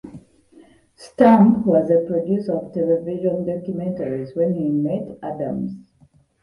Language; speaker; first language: English; non-native, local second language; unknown